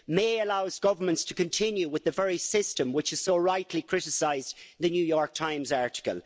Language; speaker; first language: English; native; English